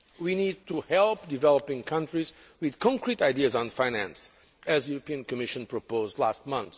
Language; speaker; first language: English; non-native, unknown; Portuguese